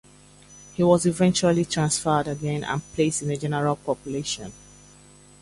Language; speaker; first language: English; native; English